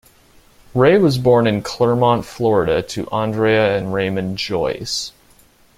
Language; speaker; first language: English; native; English